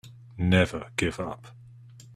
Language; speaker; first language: English; native; English